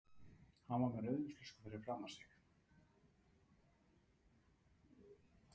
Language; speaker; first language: Icelandic; native; Icelandic